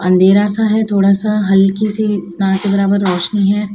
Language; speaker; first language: Hindi; native; Hindi